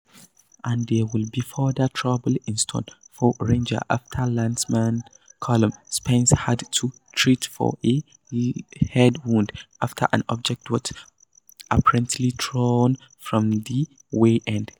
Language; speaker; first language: English; non-native, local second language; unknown